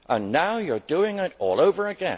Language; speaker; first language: English; native; English